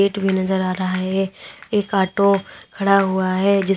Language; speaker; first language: Hindi; native; Hindi